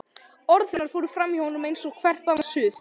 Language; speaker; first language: Icelandic; native; Icelandic